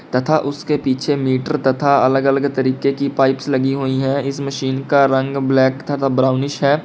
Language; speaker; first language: Hindi; native; Hindi